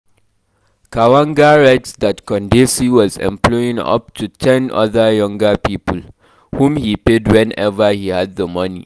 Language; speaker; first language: English; non-native, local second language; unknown